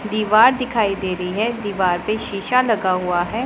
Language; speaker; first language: Hindi; non-native, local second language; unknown